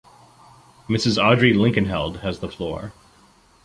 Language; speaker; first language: English; native; English